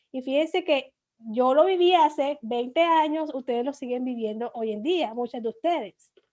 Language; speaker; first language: Spanish; native; Spanish